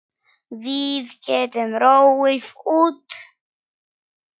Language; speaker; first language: Icelandic; non-native, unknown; Polish